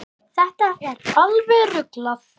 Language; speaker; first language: Icelandic; native; Icelandic